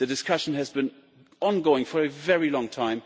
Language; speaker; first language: English; non-native, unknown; German